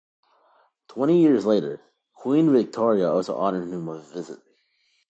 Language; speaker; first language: English; native; English